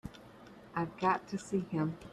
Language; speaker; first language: English; native; English